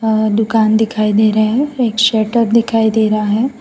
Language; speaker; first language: Hindi; non-native, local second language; Gujarati